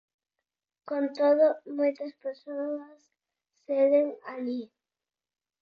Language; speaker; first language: Galician; non-native, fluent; Spanish